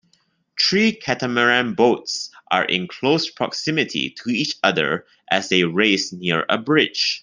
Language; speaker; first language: English; non-native, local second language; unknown